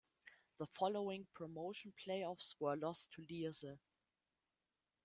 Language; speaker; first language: English; non-native, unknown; German